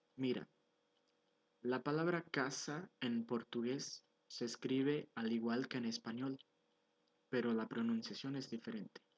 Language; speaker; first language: Spanish; non-native, fluent; Portuguese